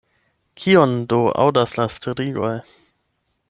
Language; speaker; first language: Esperanto; non-native, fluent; German